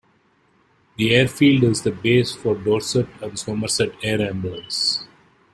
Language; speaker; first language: English; non-native, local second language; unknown